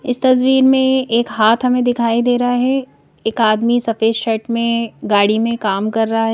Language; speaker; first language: Hindi; native; Hindi